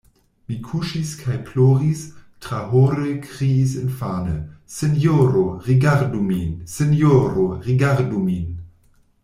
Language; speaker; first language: Esperanto; non-native, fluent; German